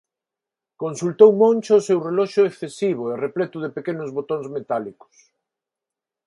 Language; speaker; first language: Galician; non-native, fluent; Spanish